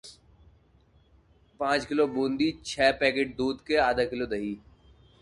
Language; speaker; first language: English; non-native, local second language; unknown